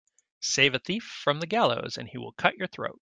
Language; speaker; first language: English; native; English